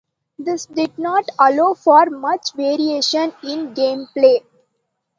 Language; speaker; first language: English; non-native, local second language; Tamil